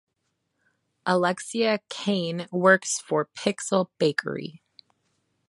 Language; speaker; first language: English; native; English